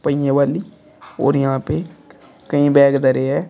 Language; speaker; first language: Hindi; native; Hindi